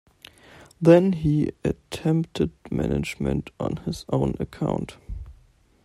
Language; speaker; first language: English; non-native, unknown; German